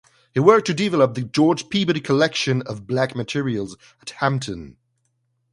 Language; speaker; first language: English; non-native, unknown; French